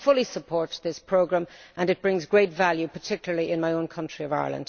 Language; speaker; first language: English; native; English